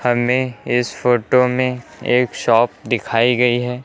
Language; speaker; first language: Hindi; native; Hindi